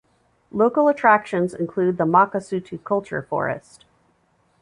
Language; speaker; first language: English; native; English